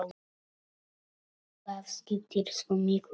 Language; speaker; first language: Icelandic; non-native, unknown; Polish